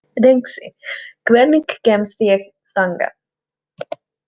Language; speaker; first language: Icelandic; non-native, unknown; Czech